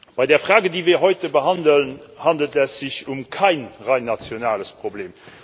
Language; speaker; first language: German; non-native, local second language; Luxembourgish